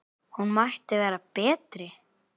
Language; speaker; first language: Icelandic; native; Icelandic